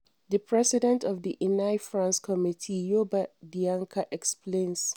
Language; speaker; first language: English; non-native, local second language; Hausa